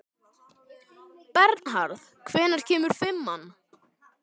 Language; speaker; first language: Icelandic; native; Icelandic